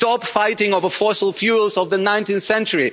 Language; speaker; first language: English; non-native, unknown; German